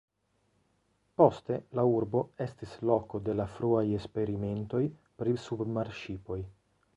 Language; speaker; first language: Esperanto; non-native, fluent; Italian